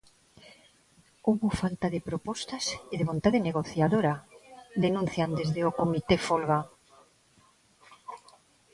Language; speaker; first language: Galician; non-native, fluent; Spanish